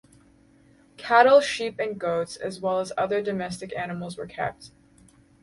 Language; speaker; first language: English; native; English